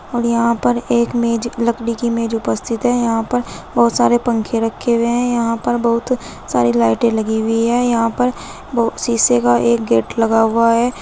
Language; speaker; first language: Hindi; native; Hindi